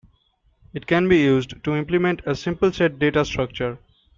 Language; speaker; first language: English; non-native, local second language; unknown